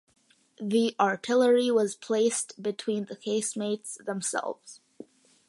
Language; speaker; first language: English; early bilingual, other home language; Malayalam